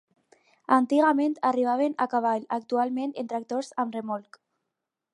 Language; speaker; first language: Catalan; non-native, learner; Spanish